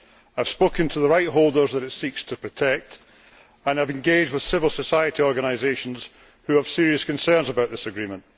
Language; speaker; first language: English; native; English